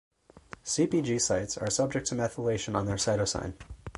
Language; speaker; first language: English; native; English